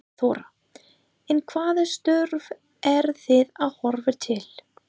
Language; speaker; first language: Icelandic; non-native, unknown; English